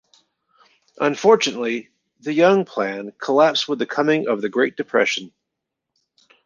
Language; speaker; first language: English; native; English